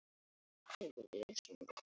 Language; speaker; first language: Icelandic; native; Icelandic